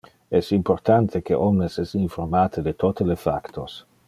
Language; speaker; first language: Interlingua; non-native, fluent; Dutch